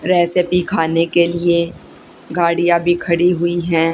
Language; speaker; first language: Hindi; native; Hindi